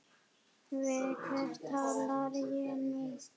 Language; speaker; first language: Icelandic; native; Icelandic